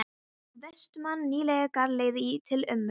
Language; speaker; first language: Icelandic; non-native, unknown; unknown